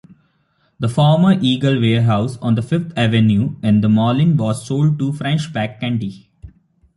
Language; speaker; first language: English; non-native, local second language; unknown